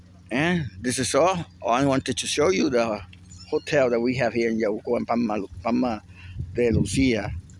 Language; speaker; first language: English; non-native, fluent; Spanish